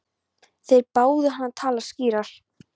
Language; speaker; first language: Icelandic; non-native, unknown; Polish